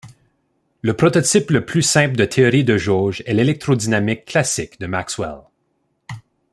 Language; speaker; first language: French; native; French